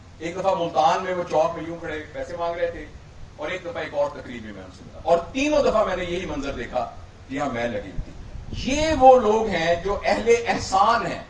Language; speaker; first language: Urdu; non-native, local second language; Punjabi